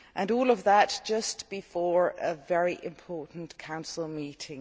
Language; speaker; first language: English; non-native, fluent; Dutch